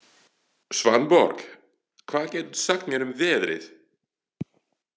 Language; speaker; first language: Icelandic; non-native, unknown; French